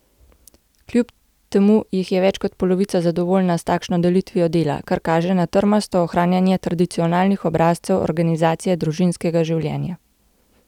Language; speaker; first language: Slovenian; native; Slovenian